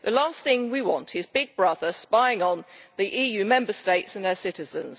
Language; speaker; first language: English; native; English